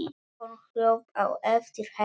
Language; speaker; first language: Icelandic; non-native, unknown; Polish